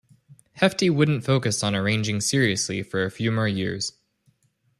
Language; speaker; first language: English; native; English